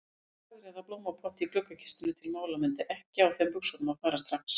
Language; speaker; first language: Icelandic; native; Icelandic